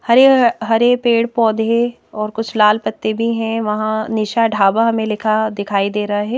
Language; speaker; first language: Hindi; native; Hindi